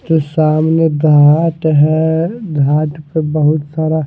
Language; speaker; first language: Hindi; non-native, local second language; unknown